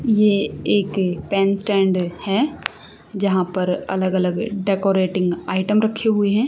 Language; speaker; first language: Hindi; native; Hindi